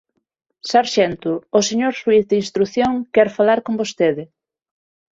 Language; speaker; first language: Galician; non-native, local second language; Spanish